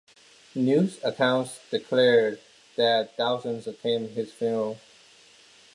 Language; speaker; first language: English; non-native, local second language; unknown